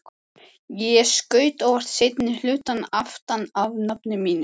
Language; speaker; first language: Icelandic; native; Icelandic